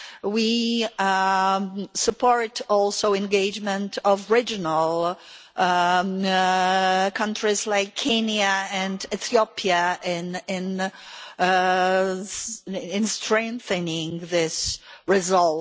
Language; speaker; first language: English; non-native, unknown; Polish